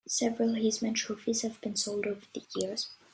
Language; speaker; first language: English; native; English